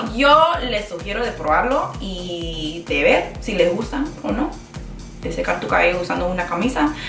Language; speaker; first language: Spanish; early bilingual, other home language; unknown